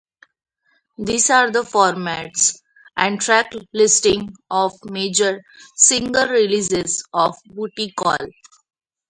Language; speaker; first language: English; non-native, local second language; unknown